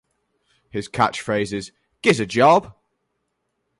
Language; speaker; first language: English; native; English